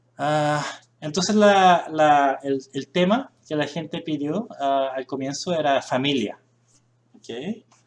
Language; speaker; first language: Spanish; early bilingual, other home language; Korean